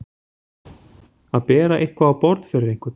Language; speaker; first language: Icelandic; native; Icelandic